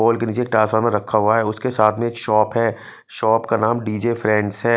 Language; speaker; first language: Hindi; non-native, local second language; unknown